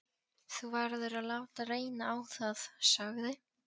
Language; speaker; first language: Icelandic; non-native, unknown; Polish